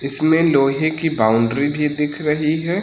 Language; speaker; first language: Hindi; native; Hindi